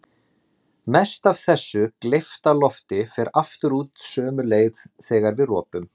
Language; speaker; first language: Icelandic; native; Icelandic